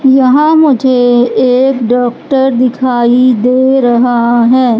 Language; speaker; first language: Hindi; native; Hindi